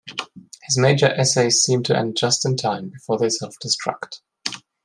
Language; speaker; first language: English; non-native, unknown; German